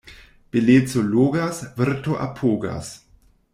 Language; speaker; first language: Esperanto; non-native, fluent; German